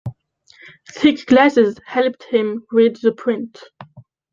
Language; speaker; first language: English; non-native, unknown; French